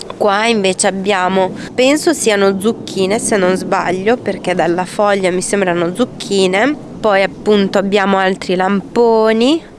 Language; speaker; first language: Italian; early bilingual, other home language; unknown